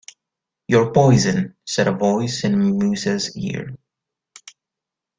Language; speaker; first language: English; native; English